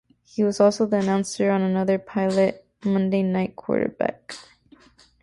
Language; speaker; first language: English; native; English